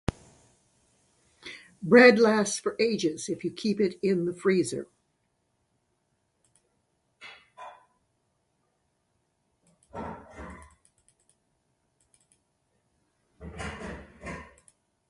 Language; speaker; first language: English; native; English